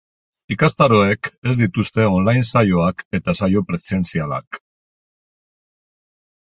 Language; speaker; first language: Basque; non-native, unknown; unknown